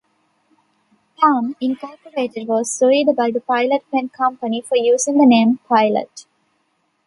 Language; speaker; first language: English; non-native, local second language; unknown